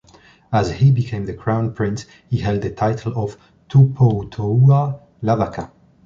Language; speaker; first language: English; non-native, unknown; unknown